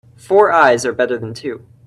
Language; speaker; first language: English; native; English